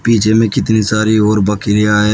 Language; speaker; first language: Hindi; native; Hindi